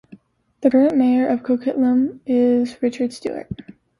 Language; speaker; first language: English; native; English